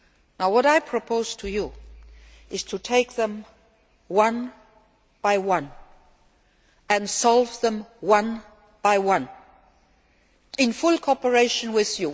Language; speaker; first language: English; non-native, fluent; Luxembourgish